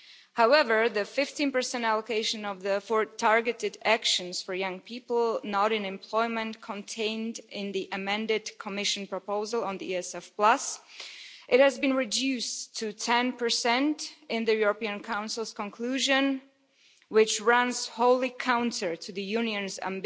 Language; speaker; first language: English; non-native, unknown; Slovak